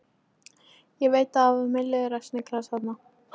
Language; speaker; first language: Icelandic; non-native, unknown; Polish